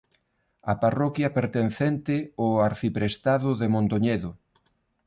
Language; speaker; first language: Galician; non-native, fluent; Spanish